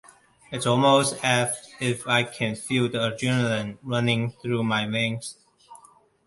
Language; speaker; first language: English; non-native, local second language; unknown